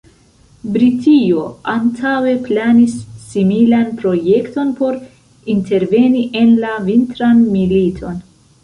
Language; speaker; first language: Esperanto; non-native, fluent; Central Kurdish